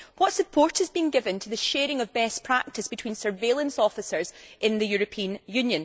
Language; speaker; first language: English; native; English